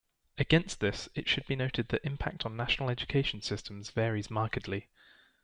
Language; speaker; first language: English; native; English